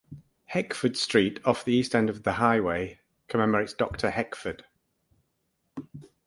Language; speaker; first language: English; native; English